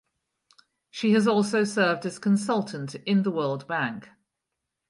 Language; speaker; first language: English; native; English